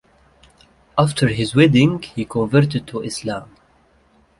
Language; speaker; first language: English; native; English